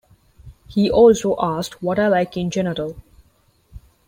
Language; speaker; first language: English; non-native, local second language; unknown